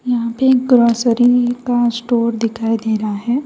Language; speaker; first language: Hindi; non-native, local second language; Gujarati